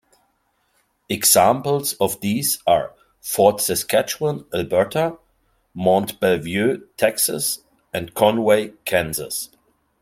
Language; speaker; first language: English; non-native, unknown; German